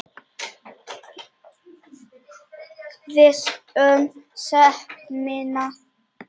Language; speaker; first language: Icelandic; non-native, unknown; Czech